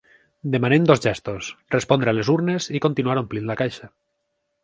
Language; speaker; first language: Catalan; native; Catalan